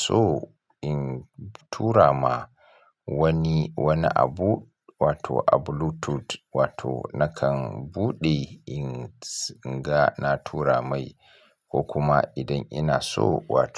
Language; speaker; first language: Hausa; native; Hausa